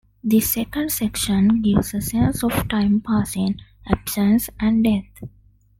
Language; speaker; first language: English; non-native, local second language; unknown